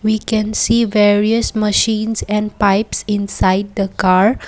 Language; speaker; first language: English; non-native, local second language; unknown